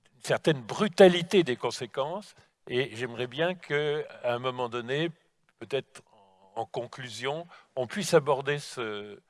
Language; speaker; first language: French; native; French